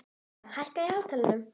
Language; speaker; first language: Icelandic; native; Icelandic